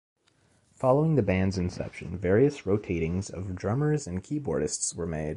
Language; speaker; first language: English; native; English